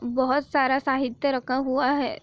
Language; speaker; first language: Hindi; non-native, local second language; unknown